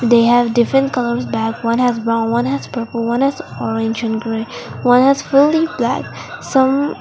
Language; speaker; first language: English; non-native, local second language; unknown